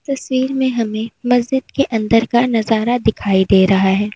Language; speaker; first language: Hindi; native; Hindi